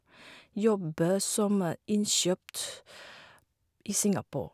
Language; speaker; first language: Norwegian; non-native, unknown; Chinese